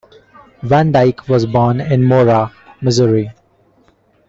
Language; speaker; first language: English; non-native, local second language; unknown